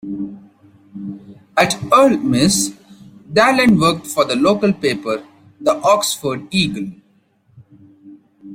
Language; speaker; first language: English; non-native, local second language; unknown